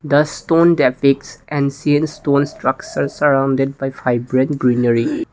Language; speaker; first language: English; non-native, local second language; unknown